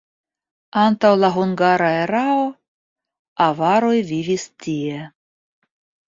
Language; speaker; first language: Esperanto; non-native, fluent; Russian